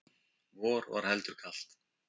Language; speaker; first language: Icelandic; native; Icelandic